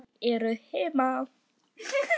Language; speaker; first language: Icelandic; non-native, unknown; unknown